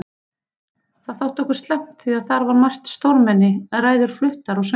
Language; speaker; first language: Icelandic; native; Icelandic